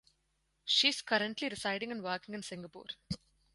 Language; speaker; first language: English; non-native, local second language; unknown